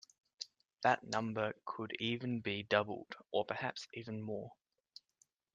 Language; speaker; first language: English; native; English